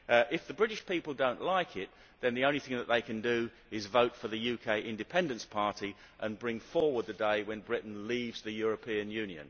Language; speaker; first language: English; native; English